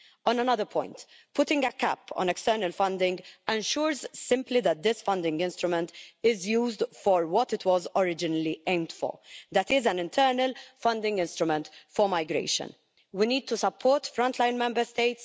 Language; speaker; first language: English; non-native, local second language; Maltese